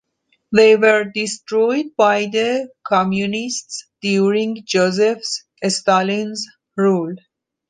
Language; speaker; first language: English; non-native, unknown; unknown